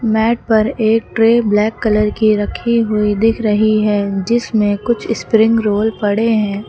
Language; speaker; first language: Hindi; native; Hindi